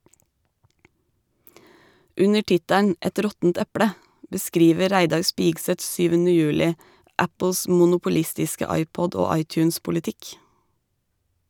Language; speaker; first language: Norwegian; native; Norwegian